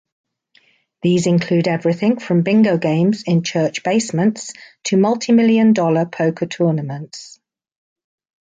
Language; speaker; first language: English; native; English